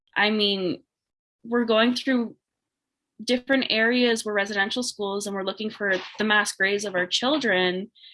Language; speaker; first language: English; native; English